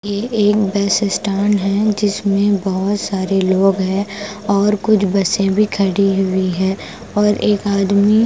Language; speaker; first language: Hindi; non-native, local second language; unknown